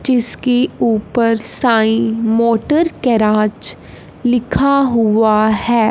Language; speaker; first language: Hindi; non-native, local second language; Punjabi